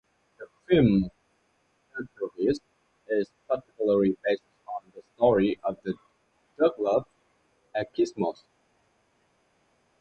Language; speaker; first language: English; native; English